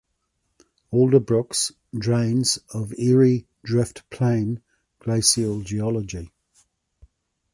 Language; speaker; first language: English; native; English